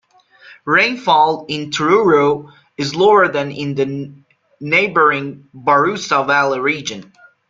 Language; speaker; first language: English; non-native, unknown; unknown